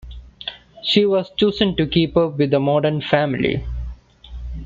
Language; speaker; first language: English; non-native, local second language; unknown